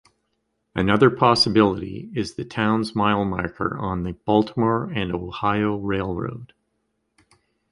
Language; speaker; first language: English; native; English